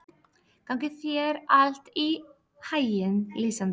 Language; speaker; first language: Icelandic; non-native, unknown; Polish